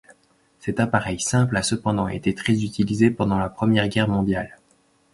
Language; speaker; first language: French; native; French